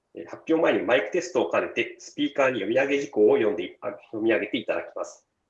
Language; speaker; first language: Japanese; native; Japanese